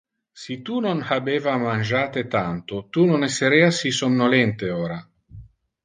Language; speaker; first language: Interlingua; non-native, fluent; Italian